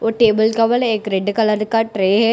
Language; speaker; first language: Hindi; non-native, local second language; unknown